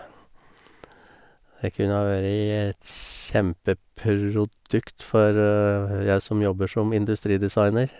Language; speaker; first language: Norwegian; native; Norwegian